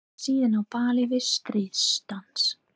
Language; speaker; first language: Icelandic; non-native, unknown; English